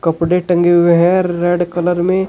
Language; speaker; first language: Hindi; native; Hindi